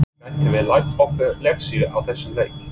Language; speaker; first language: Icelandic; non-native, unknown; English